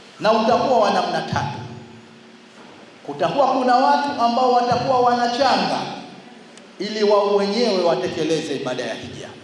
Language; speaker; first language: Swahili; native; Swahili